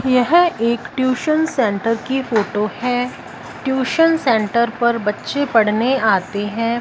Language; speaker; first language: Hindi; non-native, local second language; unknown